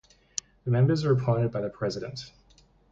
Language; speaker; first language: English; native; English